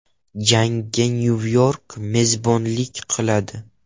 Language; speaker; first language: Uzbek; non-native, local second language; Russian